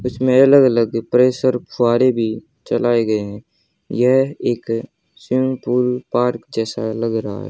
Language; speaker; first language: Hindi; native; Hindi